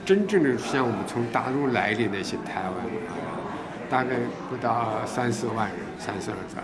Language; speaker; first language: Chinese; native; Chinese